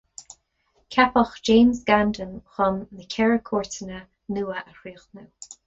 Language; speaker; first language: Irish; non-native, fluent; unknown